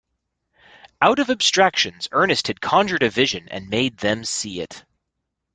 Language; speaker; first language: English; native; English